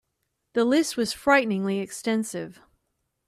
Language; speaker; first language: English; native; English